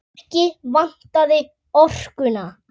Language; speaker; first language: Icelandic; native; Icelandic